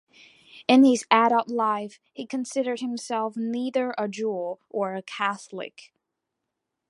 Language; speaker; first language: English; non-native, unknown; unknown